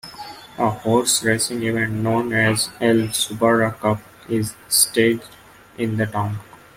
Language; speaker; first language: English; non-native, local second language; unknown